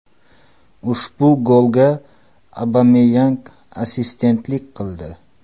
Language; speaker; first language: Uzbek; non-native, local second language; Kara-Kalpak